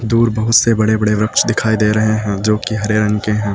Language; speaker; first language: Hindi; native; Hindi